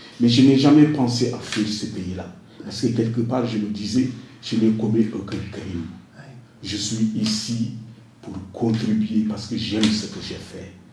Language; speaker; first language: French; non-native, local second language; Wolof